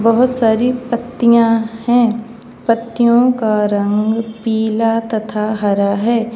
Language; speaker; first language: Hindi; native; Hindi